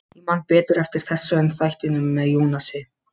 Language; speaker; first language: Icelandic; non-native, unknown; Polish